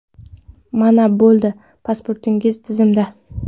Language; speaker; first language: Uzbek; non-native, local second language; Kara-Kalpak